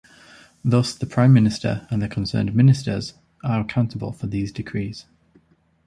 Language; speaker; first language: English; native; English